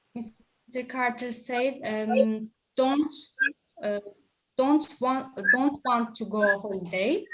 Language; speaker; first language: English; non-native, learner; Turkish